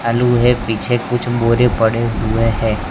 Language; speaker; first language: Hindi; non-native, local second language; Gujarati